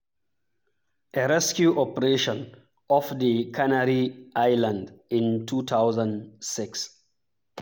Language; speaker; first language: English; non-native, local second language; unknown